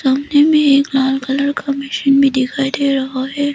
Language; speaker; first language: Hindi; early bilingual, other home language; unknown